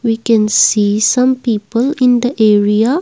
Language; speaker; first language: English; non-native, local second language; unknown